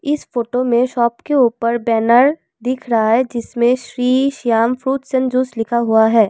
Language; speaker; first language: Hindi; non-native, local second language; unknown